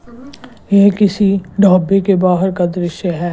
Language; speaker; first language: Hindi; non-native, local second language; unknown